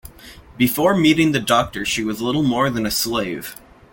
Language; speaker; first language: English; native; English